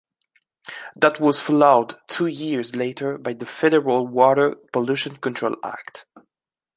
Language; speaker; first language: English; non-native, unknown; French